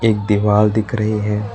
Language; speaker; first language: Hindi; non-native, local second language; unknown